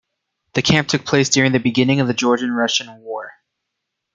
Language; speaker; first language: English; native; English